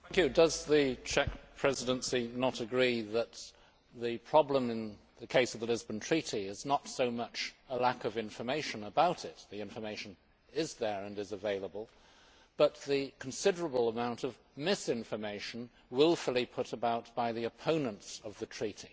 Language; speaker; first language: English; native; English